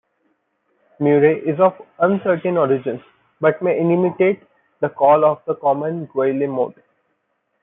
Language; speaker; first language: English; non-native, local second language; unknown